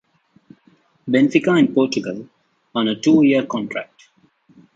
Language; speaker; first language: English; non-native, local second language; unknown